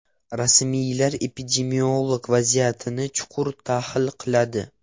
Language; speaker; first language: Uzbek; non-native, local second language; Russian